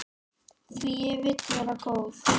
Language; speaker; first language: Icelandic; native; Icelandic